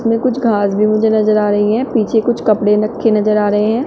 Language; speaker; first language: Hindi; native; Hindi